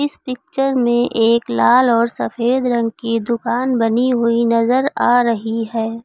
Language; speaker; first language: Hindi; native; Hindi